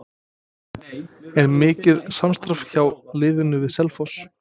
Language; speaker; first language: Icelandic; non-native, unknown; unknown